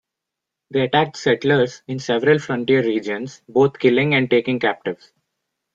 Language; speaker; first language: English; non-native, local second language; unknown